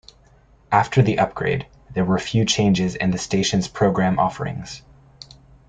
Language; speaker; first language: English; native; English